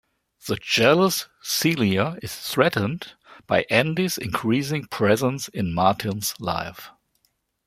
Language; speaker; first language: English; non-native, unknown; German